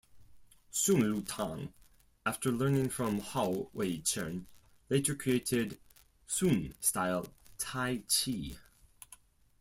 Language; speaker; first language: English; non-native, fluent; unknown